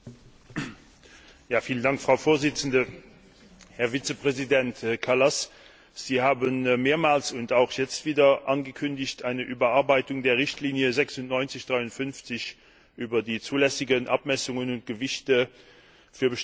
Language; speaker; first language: German; non-native, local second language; Luxembourgish